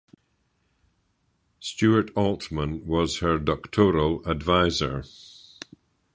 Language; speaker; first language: English; native; English